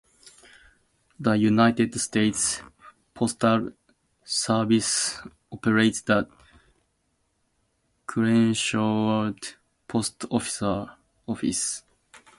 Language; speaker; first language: English; native; English